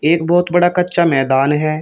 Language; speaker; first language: Hindi; native; Hindi